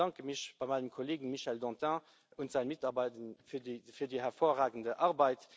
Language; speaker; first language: German; non-native, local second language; Luxembourgish